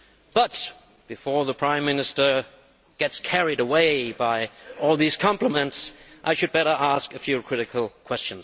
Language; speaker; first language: English; non-native, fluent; Danish